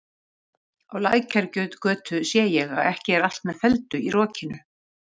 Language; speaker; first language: Icelandic; native; Icelandic